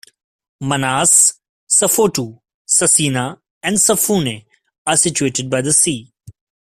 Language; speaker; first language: English; non-native, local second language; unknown